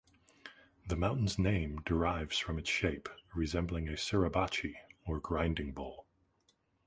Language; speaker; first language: English; native; English